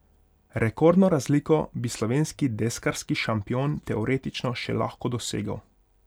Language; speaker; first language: Slovenian; non-native, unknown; Hungarian